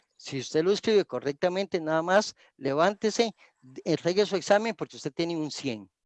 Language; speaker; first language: Spanish; native; Spanish